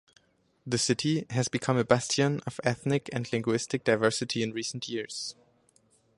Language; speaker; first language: English; non-native, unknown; German